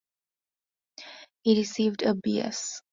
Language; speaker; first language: English; non-native, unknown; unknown